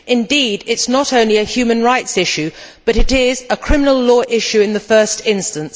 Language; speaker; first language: English; native; English